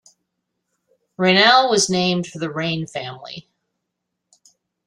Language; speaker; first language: English; native; English